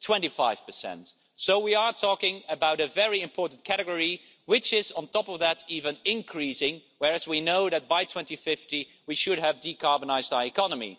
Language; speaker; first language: English; non-native, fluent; Dutch